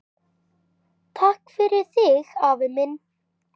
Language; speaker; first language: Icelandic; native; Icelandic